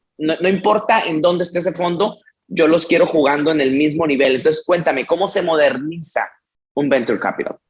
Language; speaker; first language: Spanish; native; Spanish